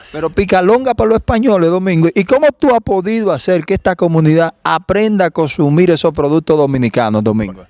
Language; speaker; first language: Spanish; native; Spanish